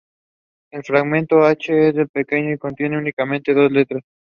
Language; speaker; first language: English; non-native, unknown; Spanish